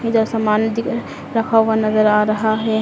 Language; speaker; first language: Hindi; native; Hindi